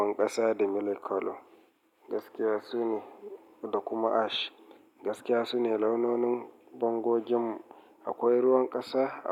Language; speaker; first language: Hausa; native; Hausa